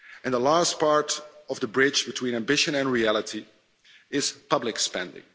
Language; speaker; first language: English; non-native, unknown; Dutch